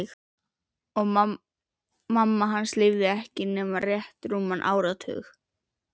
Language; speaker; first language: Icelandic; native; Icelandic